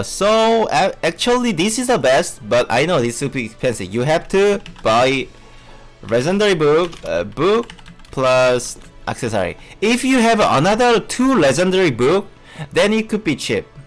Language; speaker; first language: English; non-native, learner; Korean